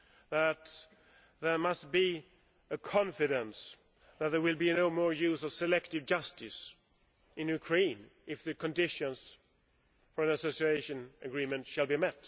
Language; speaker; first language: English; non-native, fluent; Swedish